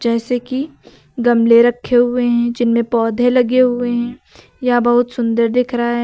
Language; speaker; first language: Hindi; native; Hindi